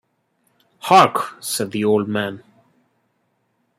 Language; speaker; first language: English; non-native, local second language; Bangla